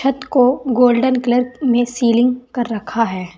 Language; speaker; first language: Hindi; native; Hindi